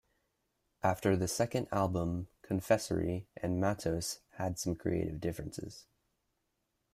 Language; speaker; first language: English; native; English